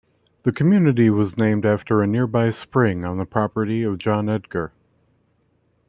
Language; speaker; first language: English; native; English